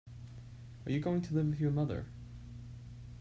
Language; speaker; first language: English; native; English